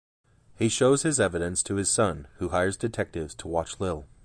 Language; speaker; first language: English; native; English